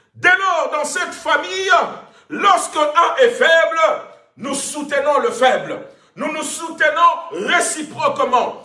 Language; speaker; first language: French; non-native, local second language; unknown